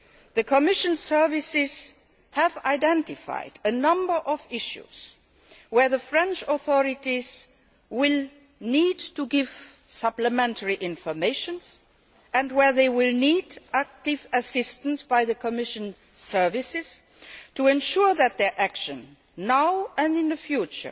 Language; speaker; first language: English; non-native, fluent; Luxembourgish